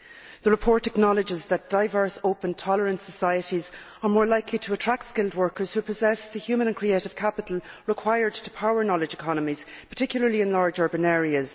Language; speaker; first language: English; native; English